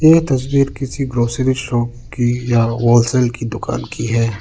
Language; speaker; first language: Hindi; non-native, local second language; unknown